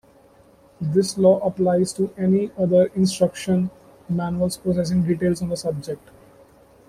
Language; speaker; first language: English; non-native, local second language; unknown